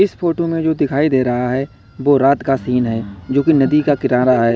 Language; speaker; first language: Hindi; native; Hindi